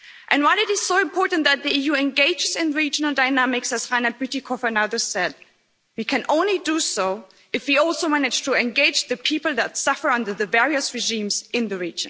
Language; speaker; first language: English; non-native, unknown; German